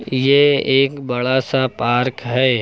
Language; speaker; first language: Hindi; native; Hindi